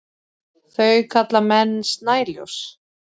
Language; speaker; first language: Icelandic; native; Icelandic